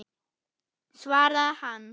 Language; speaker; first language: Icelandic; non-native, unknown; German